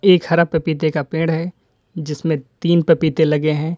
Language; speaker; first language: Hindi; native; Hindi